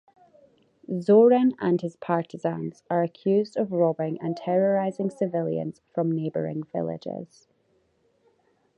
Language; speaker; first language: English; native; English